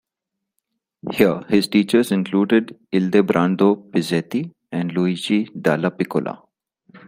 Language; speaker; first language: English; non-native, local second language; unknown